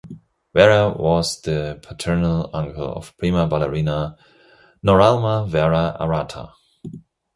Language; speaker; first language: English; non-native, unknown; German